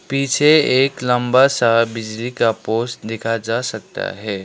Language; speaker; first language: Hindi; non-native, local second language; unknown